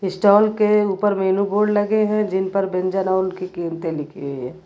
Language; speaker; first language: Hindi; native; Hindi